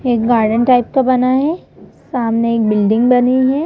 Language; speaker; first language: Hindi; native; Hindi